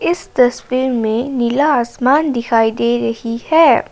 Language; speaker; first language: Hindi; non-native, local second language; Assamese